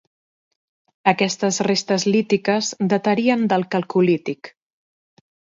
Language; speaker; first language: Catalan; native; Catalan